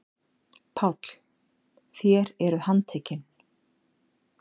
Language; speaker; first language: Icelandic; native; Icelandic